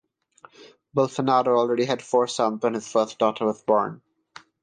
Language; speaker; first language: English; non-native, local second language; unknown